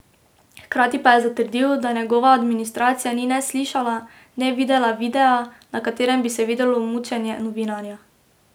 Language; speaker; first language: Slovenian; native; Slovenian